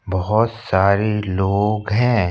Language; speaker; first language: Hindi; native; Hindi